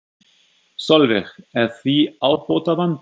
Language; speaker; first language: Icelandic; non-native, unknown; German